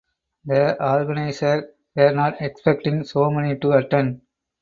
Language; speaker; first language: English; non-native, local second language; Tamil